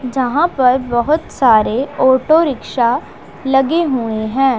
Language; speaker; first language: Hindi; non-native, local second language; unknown